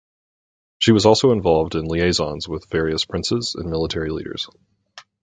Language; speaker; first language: English; native; English